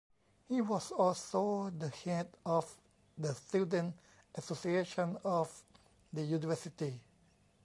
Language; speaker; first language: English; non-native, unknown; Thai